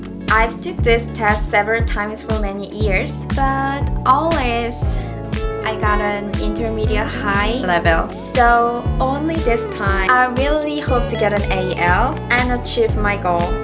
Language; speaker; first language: English; non-native, fluent; Korean